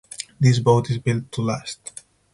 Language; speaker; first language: English; non-native, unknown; Spanish